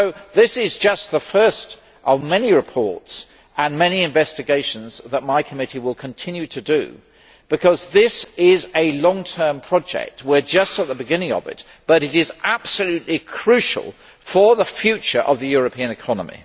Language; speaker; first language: English; native; English